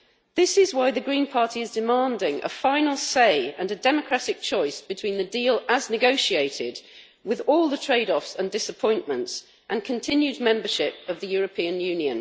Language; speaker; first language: English; native; English